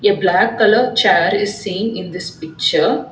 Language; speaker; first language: English; non-native, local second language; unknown